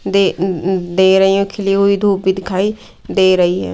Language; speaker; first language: Hindi; native; Hindi